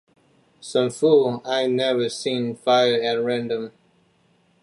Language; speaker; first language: English; non-native, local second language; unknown